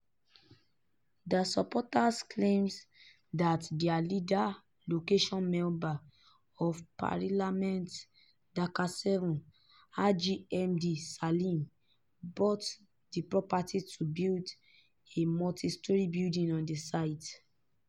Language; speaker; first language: English; non-native, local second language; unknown